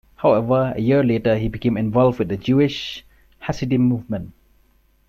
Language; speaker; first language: English; non-native, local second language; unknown